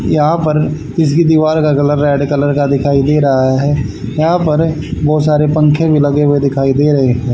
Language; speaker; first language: Hindi; native; Hindi